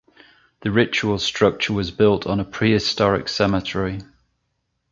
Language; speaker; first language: English; native; English